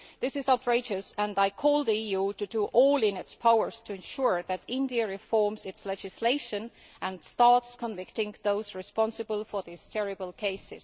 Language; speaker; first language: English; non-native, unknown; Estonian